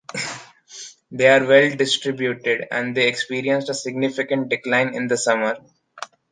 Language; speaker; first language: English; non-native, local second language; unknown